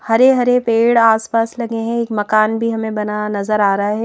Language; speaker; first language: Hindi; native; Hindi